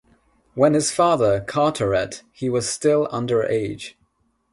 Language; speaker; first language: English; non-native, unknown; Nepali